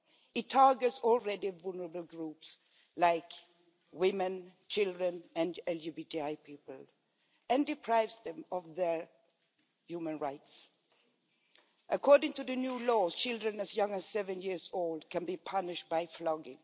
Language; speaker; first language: English; non-native, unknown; Swedish